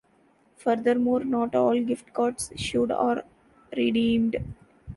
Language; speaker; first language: English; non-native, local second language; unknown